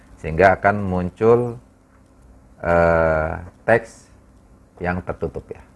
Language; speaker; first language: Indonesian; non-native, local second language; Sundanese